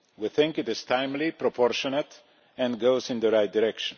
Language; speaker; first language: English; non-native, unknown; Polish